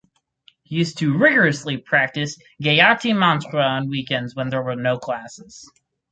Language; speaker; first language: English; native; English